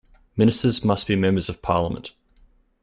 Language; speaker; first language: English; native; English